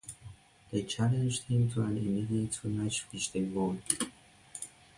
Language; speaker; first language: English; non-native, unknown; Persian